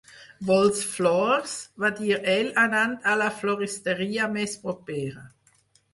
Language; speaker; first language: Catalan; non-native, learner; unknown